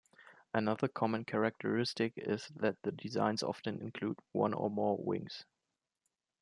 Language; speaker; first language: English; non-native, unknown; German